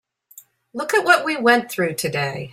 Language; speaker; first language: English; native; English